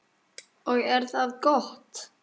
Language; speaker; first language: Icelandic; native; Icelandic